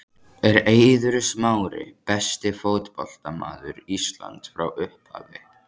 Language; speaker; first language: Icelandic; native; Icelandic